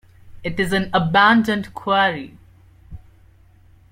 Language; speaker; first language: English; non-native, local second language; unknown